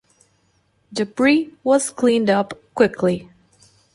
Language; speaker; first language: English; non-native, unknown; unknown